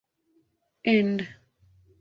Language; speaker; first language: English; non-native, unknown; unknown